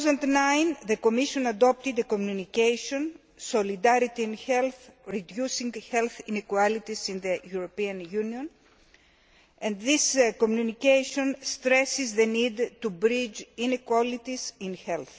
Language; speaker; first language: English; non-native, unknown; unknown